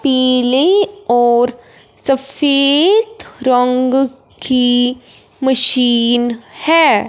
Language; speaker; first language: Hindi; non-native, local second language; Punjabi